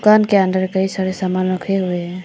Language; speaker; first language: Hindi; non-native, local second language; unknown